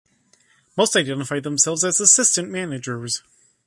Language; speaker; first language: English; native; English